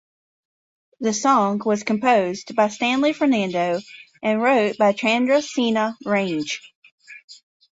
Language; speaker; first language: English; native; English